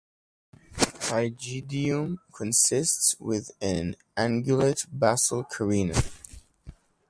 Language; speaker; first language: English; non-native, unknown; Hebrew